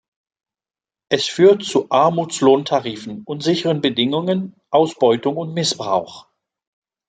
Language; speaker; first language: German; non-native, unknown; French